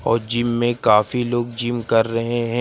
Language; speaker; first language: Hindi; native; Hindi